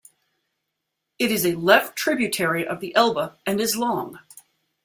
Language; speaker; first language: English; native; English